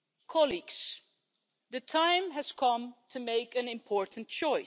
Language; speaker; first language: English; non-native, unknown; Dutch